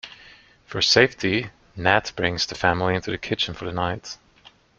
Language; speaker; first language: English; non-native, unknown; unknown